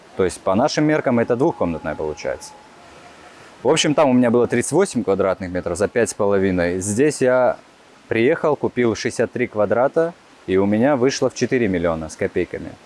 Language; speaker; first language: Russian; native; Russian